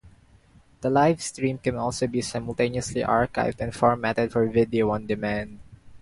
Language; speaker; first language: English; non-native, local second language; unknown